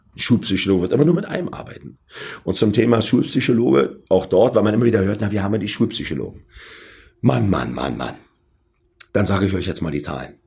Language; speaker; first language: German; native; German